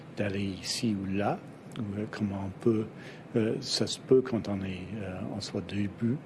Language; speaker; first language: French; non-native, fluent; English